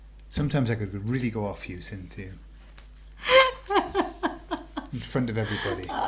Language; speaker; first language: English; native; English